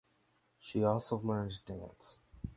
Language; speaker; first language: English; native; English